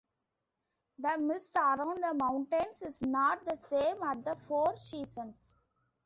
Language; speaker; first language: English; non-native, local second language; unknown